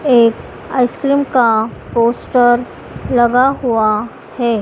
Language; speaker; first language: Hindi; native; Hindi